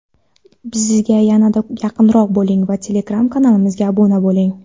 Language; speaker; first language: Uzbek; non-native, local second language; Kara-Kalpak